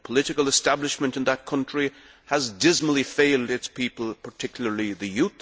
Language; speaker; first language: English; native; English